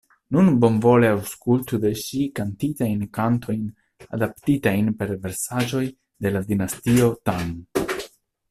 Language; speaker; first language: Esperanto; non-native, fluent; Italian